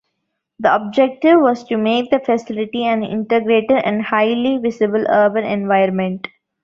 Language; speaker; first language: English; non-native, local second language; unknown